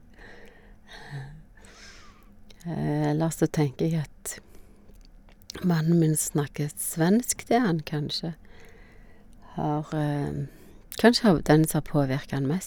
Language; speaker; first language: Norwegian; native; Norwegian